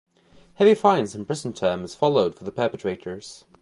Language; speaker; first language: English; native; English